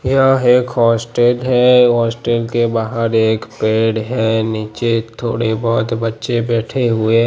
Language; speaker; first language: Hindi; non-native, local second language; Gujarati